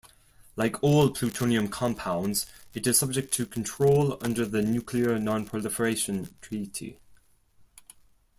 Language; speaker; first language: English; non-native, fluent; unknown